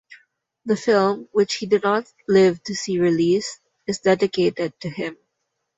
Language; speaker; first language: English; non-native, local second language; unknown